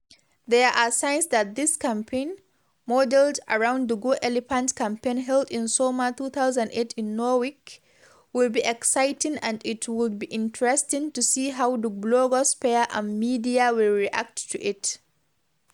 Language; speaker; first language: English; non-native, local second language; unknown